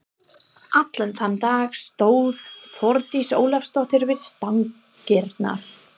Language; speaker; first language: Icelandic; non-native, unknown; English